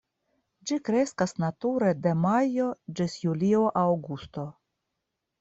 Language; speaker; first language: Esperanto; non-native, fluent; Russian